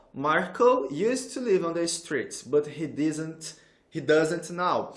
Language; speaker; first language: English; non-native, fluent; Portuguese